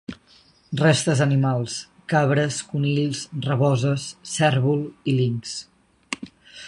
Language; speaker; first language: Catalan; native; Catalan